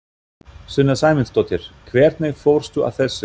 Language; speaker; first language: Icelandic; non-native, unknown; German